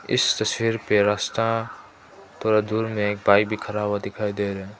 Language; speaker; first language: Hindi; non-native, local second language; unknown